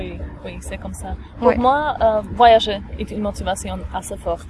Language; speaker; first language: French; non-native, learner; Slovak